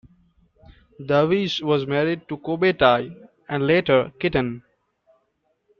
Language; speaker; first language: English; non-native, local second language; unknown